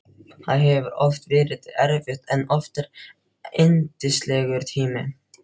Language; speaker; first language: Icelandic; non-native, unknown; Filipino